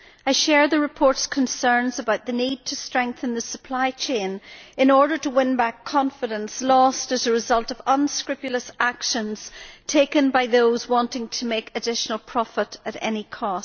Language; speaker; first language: English; native; English